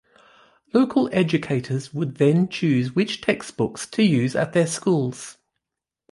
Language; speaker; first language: English; non-native, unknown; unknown